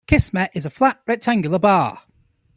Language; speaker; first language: English; native; English